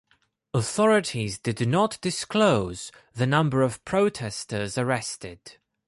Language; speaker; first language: English; non-native, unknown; Greek